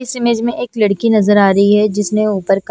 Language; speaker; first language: Hindi; non-native, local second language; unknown